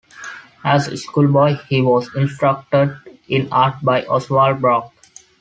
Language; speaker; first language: English; non-native, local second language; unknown